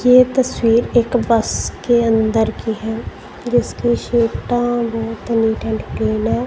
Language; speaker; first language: Hindi; non-native, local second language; Punjabi